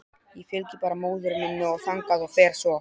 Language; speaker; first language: Icelandic; non-native, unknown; Polish